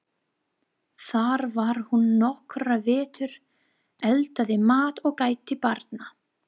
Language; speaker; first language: Icelandic; non-native, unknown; English